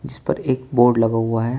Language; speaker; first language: Hindi; native; Hindi